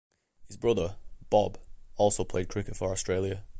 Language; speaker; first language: English; native; English